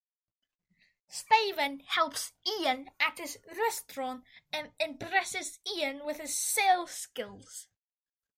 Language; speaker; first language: English; native; English